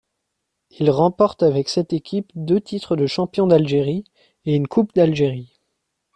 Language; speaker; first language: French; native; French